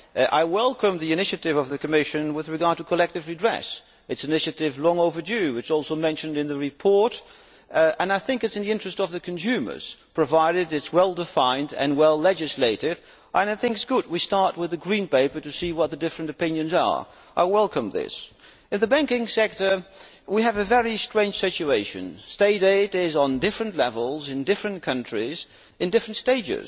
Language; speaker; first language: English; non-native, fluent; Dutch